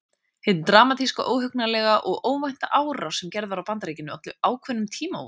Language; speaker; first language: Icelandic; native; Icelandic